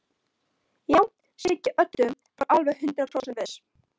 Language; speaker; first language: Icelandic; non-native, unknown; Polish